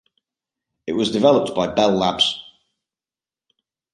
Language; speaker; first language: English; native; English